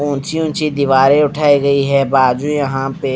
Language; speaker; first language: Hindi; non-native, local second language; Punjabi